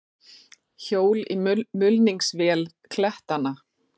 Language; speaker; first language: Icelandic; native; Icelandic